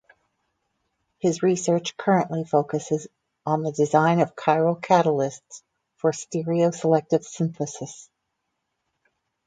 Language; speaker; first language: English; native; English